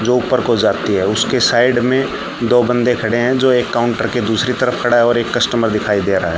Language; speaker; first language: Hindi; native; Hindi